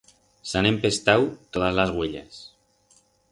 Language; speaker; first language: Aragonese; non-native, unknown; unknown